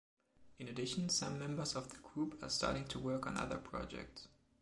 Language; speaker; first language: English; non-native, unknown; German